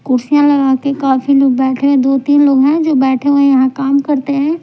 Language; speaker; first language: Hindi; non-native, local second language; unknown